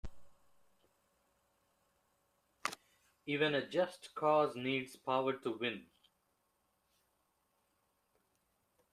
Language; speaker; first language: English; native; English